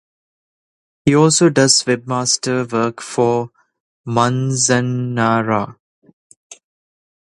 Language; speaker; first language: English; non-native, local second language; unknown